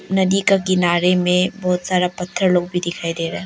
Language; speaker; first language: Hindi; non-native, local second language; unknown